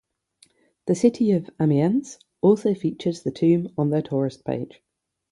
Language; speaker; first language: English; native; English